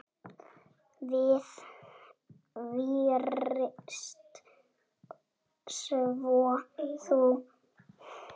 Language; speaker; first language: Icelandic; native; Icelandic